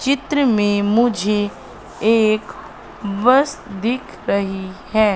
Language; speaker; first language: Hindi; native; Hindi